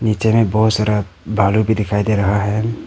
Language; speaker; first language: Hindi; non-native, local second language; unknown